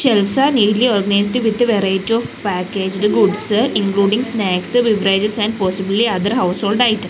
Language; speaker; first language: English; non-native, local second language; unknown